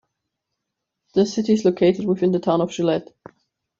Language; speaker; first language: English; non-native, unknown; German